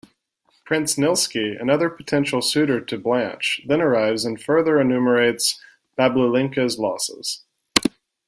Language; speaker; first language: English; native; English